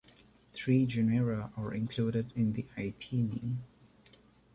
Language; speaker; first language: English; non-native, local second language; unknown